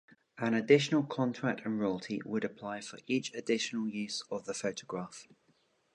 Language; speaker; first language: English; native; English